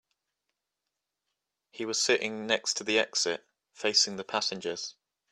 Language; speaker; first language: English; native; English